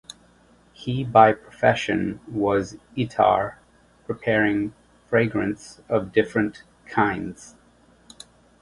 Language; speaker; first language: English; native; English